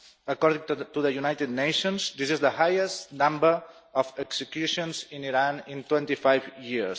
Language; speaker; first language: English; non-native, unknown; Catalan